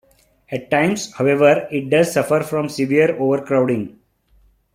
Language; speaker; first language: English; non-native, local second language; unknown